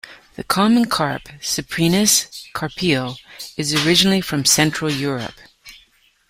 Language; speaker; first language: English; native; English